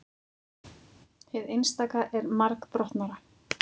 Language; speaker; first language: Icelandic; native; Icelandic